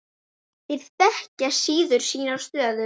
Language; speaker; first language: Icelandic; native; Icelandic